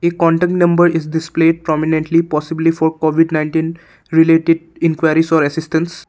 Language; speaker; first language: English; non-native, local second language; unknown